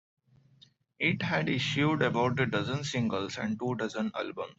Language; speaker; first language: English; non-native, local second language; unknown